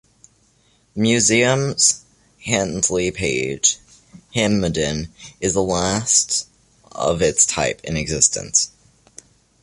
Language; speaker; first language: English; native; English